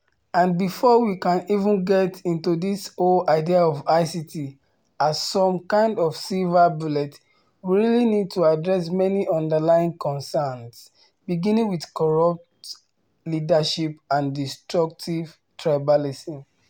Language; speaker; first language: English; non-native, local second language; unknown